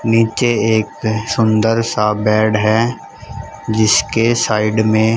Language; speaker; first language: Hindi; native; Hindi